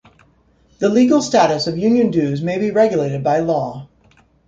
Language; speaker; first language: English; native; English